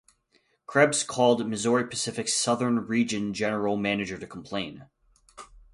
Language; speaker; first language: English; native; English